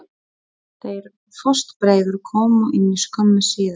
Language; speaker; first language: Icelandic; non-native, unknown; Polish